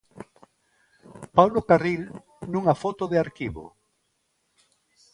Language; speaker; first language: Galician; non-native, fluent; Spanish